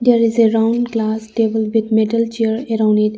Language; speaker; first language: English; non-native, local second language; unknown